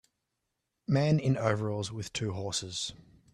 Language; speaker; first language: English; native; English